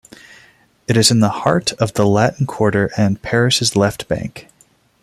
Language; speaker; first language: English; non-native, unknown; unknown